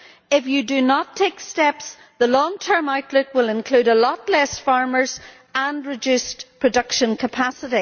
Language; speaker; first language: English; native; English